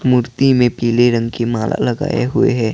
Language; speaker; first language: Hindi; non-native, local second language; Assamese